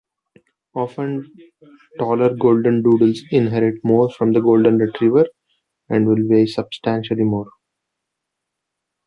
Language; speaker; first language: English; non-native, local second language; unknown